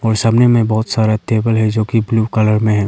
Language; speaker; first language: Hindi; non-native, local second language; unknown